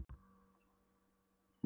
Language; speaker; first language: Icelandic; non-native, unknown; Polish